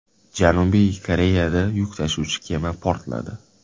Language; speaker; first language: Uzbek; native; Uzbek